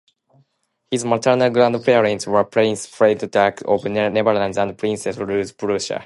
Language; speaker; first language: English; non-native, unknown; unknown